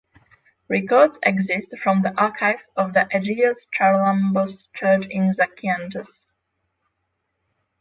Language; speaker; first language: English; non-native, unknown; Polish